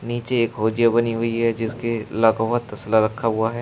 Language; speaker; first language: Hindi; native; Hindi